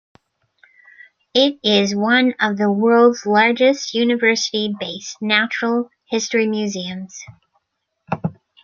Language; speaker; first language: English; native; English